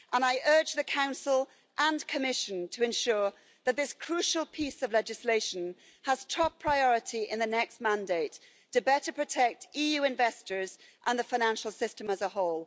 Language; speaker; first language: English; native; English